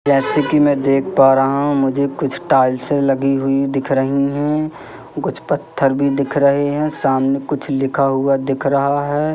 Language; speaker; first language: Hindi; native; Hindi